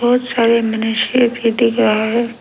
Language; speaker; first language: Hindi; early bilingual, other home language; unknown